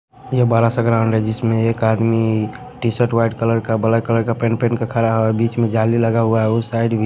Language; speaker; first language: Hindi; non-native, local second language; Bhojpuri